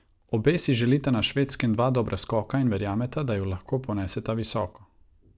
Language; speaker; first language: Slovenian; non-native, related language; Croatian